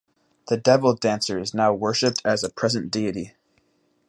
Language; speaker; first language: English; native; English